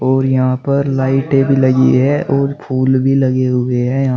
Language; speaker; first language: Hindi; native; Hindi